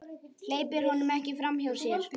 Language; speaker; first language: Icelandic; native; Icelandic